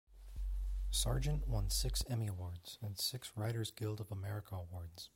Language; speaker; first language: English; native; English